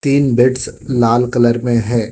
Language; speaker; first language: Hindi; non-native, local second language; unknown